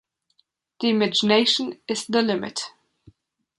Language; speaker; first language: English; non-native, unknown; German